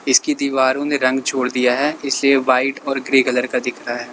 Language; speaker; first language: Hindi; native; Hindi